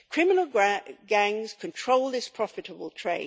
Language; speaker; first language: English; native; English